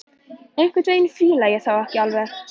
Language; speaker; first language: Icelandic; native; Icelandic